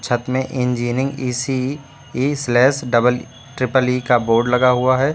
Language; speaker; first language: Hindi; native; Hindi